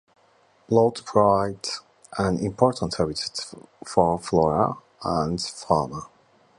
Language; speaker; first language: English; native; English